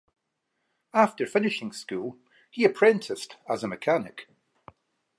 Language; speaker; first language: English; native; English